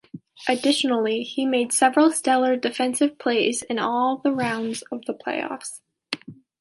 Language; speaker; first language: English; native; English